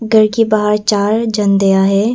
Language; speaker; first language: Hindi; early bilingual, other home language; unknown